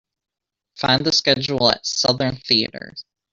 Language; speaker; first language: English; native; English